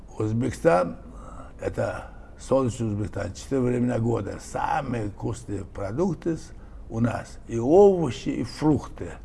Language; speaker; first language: Russian; non-native, local second language; Uzbek